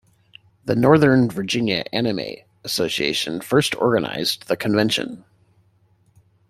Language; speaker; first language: English; native; English